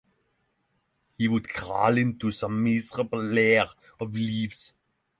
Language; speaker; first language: English; non-native, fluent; Norwegian